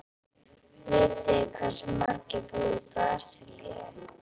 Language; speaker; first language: Icelandic; native; Icelandic